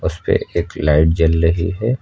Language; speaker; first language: Hindi; native; Hindi